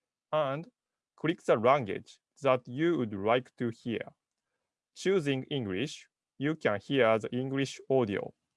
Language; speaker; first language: English; non-native, learner; Japanese